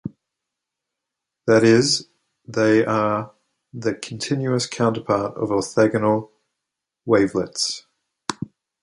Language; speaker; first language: English; native; English